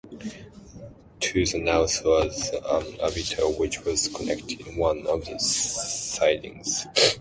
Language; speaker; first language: English; non-native, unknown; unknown